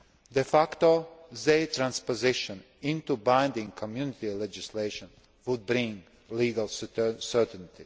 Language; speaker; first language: English; non-native, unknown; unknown